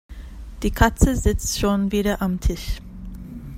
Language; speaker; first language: German; non-native, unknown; English